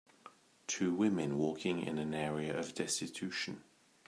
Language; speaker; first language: English; native; English